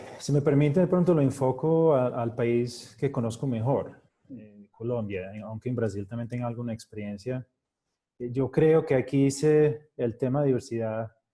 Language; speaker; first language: Spanish; non-native, related language; Portuguese